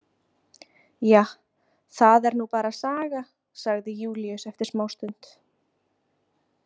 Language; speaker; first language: Icelandic; native; Icelandic